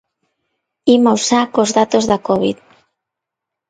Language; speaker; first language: Galician; non-native, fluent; Spanish